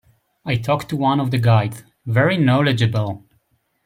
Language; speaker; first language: English; native; English